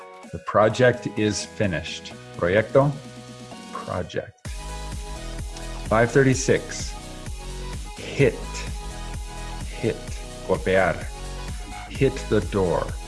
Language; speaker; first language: English; native; English